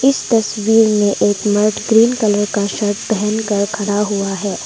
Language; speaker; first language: Hindi; non-native, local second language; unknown